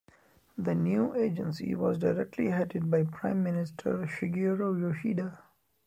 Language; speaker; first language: English; non-native, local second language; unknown